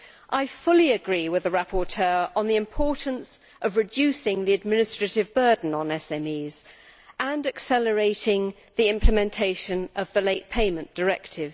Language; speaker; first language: English; native; English